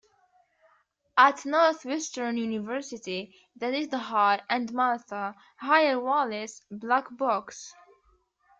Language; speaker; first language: English; native; English